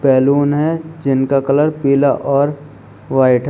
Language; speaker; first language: Hindi; native; Hindi